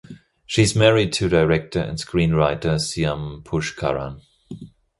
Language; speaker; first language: English; non-native, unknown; German